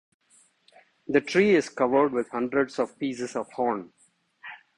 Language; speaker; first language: English; non-native, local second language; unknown